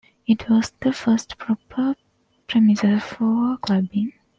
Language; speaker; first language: English; non-native, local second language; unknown